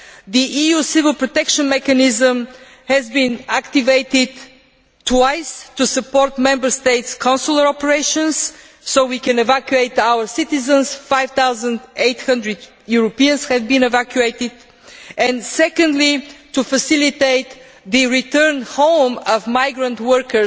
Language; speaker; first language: English; non-native, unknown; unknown